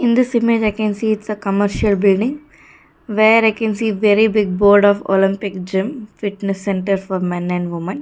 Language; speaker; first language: English; non-native, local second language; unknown